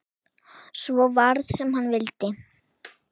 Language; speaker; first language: Icelandic; native; Icelandic